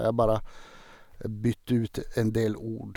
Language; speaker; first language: Norwegian; non-native, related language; Swedish